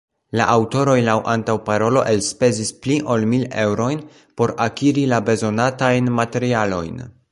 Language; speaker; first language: Esperanto; non-native, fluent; Polish